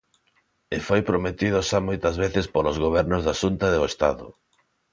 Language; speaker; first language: Galician; non-native, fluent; Spanish